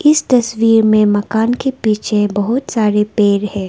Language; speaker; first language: Hindi; non-native, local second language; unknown